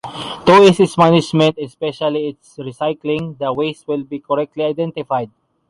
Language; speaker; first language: English; non-native, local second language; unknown